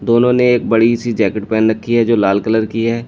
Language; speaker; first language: Hindi; native; Hindi